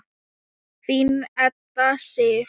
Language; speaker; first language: Icelandic; non-native, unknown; Thai